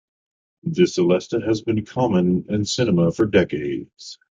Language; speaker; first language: English; native; English